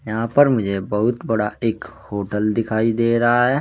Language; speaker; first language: Hindi; native; Hindi